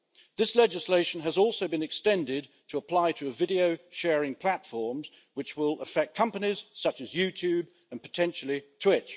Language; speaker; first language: English; native; English